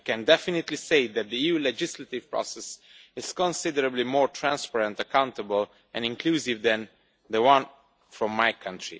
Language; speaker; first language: English; non-native, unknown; Romanian